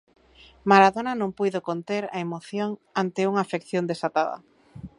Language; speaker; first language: Galician; native; Galician